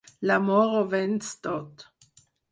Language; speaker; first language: Catalan; non-native, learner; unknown